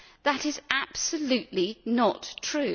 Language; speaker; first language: English; native; English